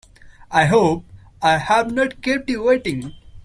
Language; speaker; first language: English; non-native, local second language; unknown